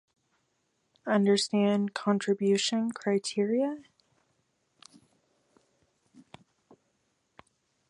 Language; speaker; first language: English; native; English